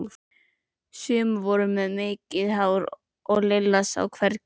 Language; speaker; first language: Icelandic; native; Icelandic